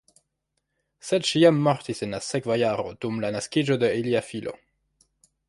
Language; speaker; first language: Esperanto; non-native, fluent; French